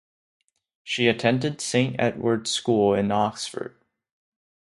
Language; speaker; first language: English; non-native, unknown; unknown